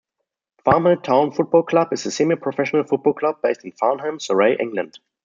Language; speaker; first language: English; non-native, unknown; German